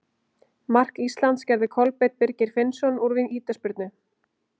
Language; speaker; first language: Icelandic; native; Icelandic